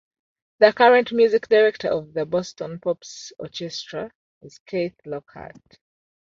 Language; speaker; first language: English; non-native, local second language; Ganda